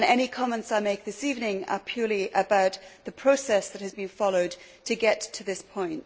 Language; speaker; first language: English; native; English